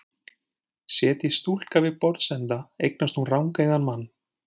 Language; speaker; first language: Icelandic; native; Icelandic